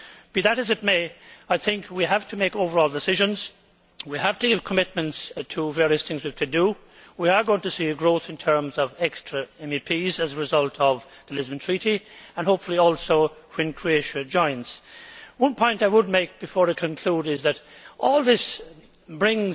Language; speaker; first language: English; native; English